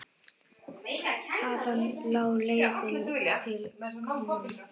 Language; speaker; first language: Icelandic; native; Icelandic